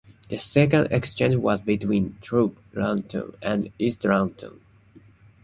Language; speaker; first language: English; non-native, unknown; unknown